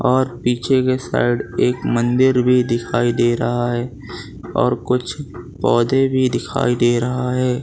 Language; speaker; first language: Hindi; non-native, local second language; Gujarati